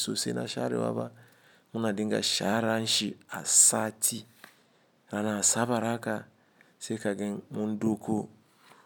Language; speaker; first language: Hausa; non-native, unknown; Igbo